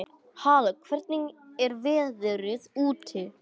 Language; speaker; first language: Icelandic; non-native, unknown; English